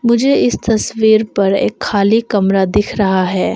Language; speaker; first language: Hindi; non-native, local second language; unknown